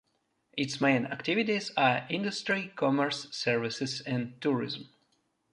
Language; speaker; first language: English; non-native, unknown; Russian